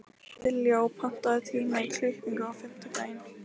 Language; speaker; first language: Icelandic; non-native, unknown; Lithuanian